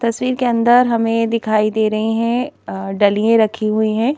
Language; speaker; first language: Hindi; native; Hindi